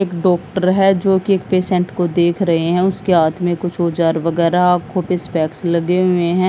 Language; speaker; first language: Hindi; native; Hindi